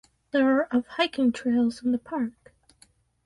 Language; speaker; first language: English; native; English